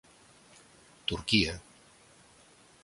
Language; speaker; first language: Catalan; native; Catalan